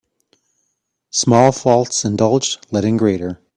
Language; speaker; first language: English; native; English